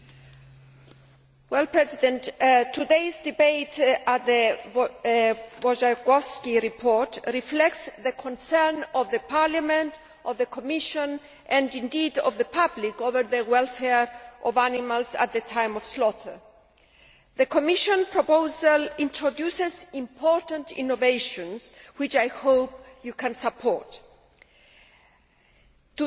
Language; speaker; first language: English; non-native, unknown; Greek